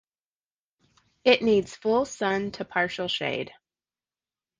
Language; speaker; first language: English; native; English